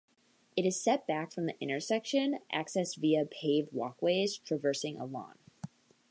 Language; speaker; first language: English; native; English